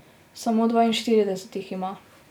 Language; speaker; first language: Slovenian; native; Slovenian